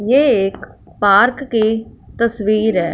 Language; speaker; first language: Hindi; non-native, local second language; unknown